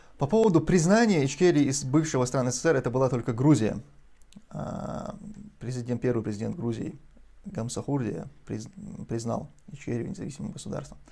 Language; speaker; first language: Russian; non-native, local second language; Chechen